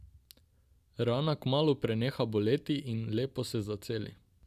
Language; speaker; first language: Slovenian; non-native, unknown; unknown